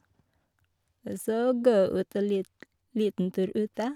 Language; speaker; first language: Norwegian; non-native, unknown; Filipino